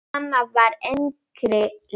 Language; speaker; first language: Icelandic; non-native, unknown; Polish